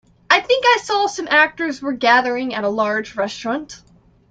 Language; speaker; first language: English; native; English